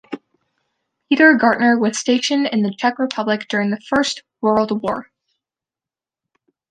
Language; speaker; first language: English; native; English